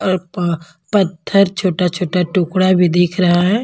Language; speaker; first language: Hindi; non-native, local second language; Punjabi